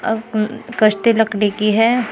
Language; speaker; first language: Hindi; native; Hindi